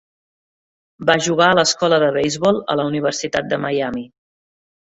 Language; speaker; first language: Catalan; native; Catalan